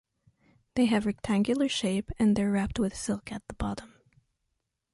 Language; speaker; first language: English; non-native, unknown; French